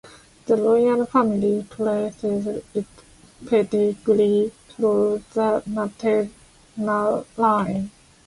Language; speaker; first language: English; non-native, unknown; Japanese